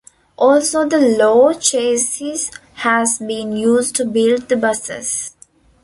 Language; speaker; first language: English; non-native, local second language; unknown